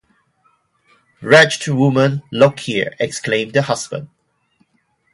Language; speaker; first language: English; non-native, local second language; Cantonese